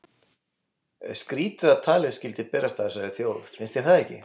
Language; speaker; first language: Icelandic; native; Icelandic